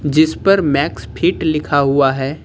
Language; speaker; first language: Hindi; native; Hindi